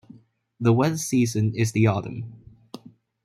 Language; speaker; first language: English; non-native, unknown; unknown